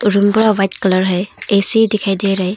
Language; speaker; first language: Hindi; non-native, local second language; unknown